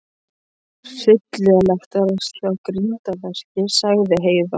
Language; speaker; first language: Icelandic; non-native, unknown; Polish